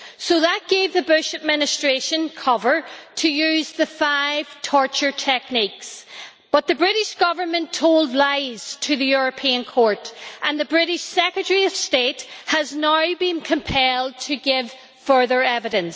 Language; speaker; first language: English; native; English